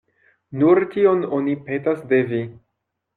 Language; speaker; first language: Esperanto; non-native, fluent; French